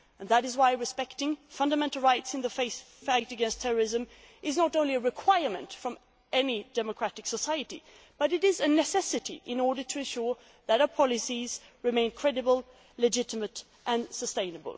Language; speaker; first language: English; non-native, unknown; Swedish